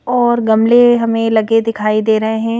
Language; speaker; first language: Hindi; native; Hindi